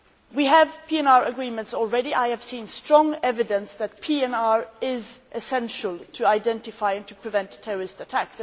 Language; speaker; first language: English; non-native, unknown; Swedish